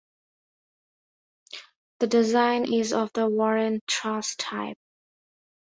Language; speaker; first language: English; non-native, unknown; Bangla